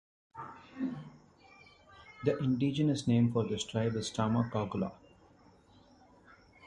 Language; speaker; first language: English; non-native, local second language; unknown